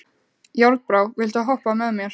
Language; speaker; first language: Icelandic; native; Icelandic